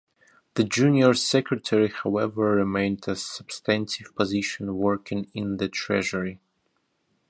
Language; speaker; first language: English; non-native, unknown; Russian